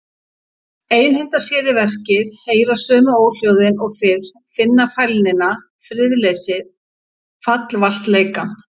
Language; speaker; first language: Icelandic; native; Icelandic